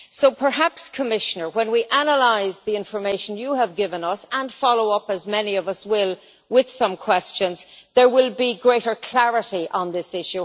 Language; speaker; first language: English; native; English